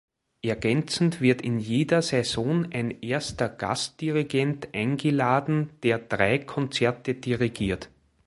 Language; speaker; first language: German; native; German